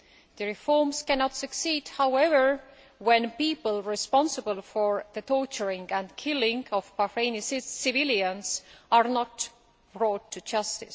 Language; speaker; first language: English; non-native, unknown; Estonian